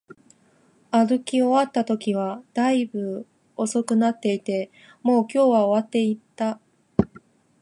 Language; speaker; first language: Japanese; non-native, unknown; Chinese